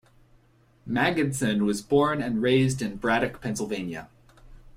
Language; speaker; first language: English; native; English